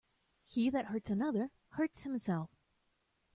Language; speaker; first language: English; native; English